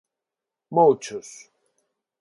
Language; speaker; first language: Galician; non-native, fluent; Spanish